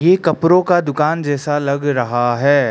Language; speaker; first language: Hindi; non-native, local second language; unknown